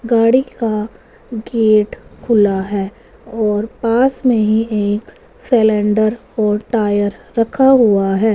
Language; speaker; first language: Hindi; non-native, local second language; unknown